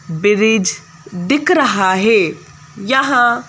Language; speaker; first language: Hindi; native; Hindi